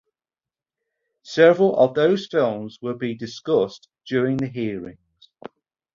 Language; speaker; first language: English; native; English